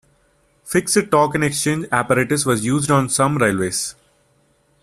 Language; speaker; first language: English; non-native, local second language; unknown